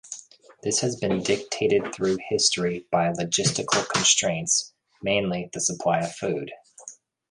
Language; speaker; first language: English; native; English